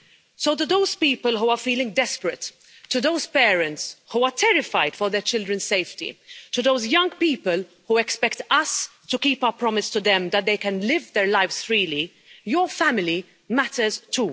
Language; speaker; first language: English; non-native, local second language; Maltese